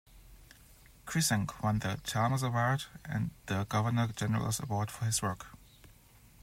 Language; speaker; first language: English; non-native, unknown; German